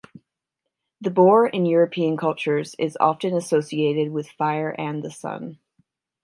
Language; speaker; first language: English; native; English